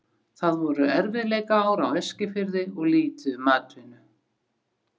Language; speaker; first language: Icelandic; native; Icelandic